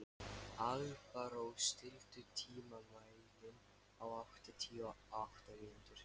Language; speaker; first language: Icelandic; non-native, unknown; Lithuanian